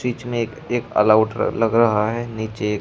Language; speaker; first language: Hindi; native; Hindi